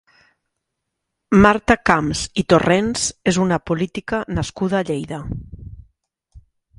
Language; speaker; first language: Catalan; native; Catalan